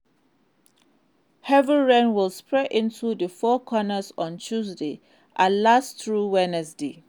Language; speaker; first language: English; non-native, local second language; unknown